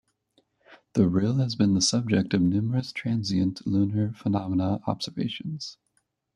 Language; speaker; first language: English; native; English